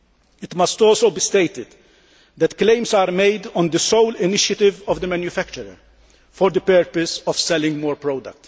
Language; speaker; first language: English; non-native, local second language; Maltese